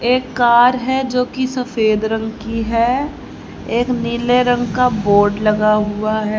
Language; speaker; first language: Hindi; native; Hindi